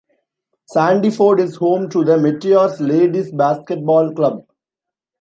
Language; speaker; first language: English; non-native, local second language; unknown